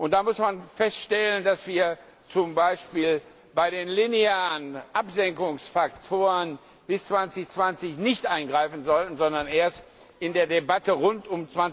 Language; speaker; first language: German; non-native, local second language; Luxembourgish